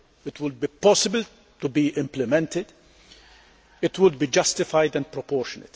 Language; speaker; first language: English; non-native, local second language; Maltese